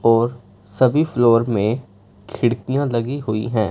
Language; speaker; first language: Hindi; non-native, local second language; Punjabi